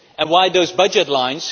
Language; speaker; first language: English; non-native, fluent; Dutch